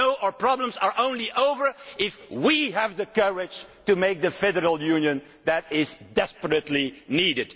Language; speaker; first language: English; non-native, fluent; Dutch